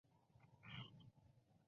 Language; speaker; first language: English; non-native, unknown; Spanish